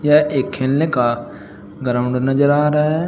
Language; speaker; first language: Hindi; native; Hindi